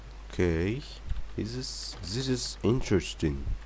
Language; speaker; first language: English; non-native, learner; Russian